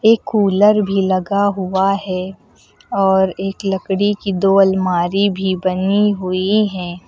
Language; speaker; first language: Hindi; native; Hindi